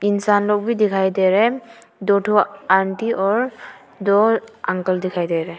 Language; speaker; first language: Hindi; non-native, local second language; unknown